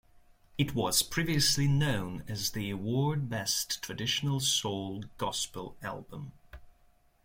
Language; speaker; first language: English; non-native, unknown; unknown